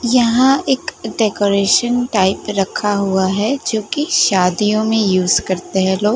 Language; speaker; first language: Hindi; non-native, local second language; Gujarati